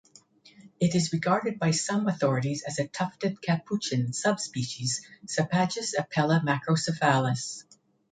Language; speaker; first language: English; native; English